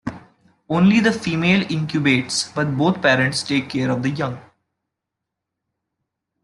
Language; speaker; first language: English; non-native, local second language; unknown